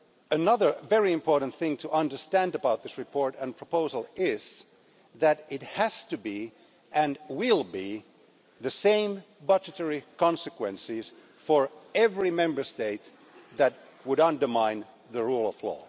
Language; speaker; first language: English; non-native, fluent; Finnish